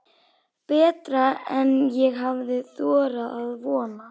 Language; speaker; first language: Icelandic; native; Icelandic